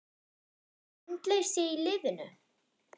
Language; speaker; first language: Icelandic; non-native, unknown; German